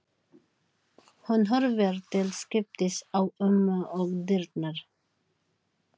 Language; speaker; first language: Icelandic; non-native, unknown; Filipino